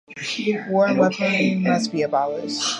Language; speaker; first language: English; native; English